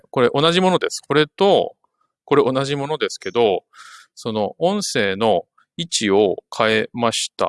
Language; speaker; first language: Japanese; native; Japanese